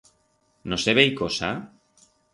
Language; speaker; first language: Aragonese; non-native, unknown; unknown